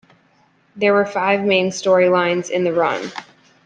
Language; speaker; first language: English; native; English